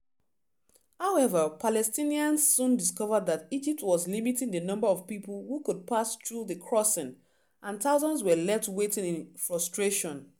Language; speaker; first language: English; non-native, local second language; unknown